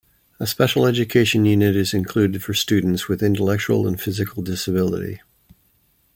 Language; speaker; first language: English; native; English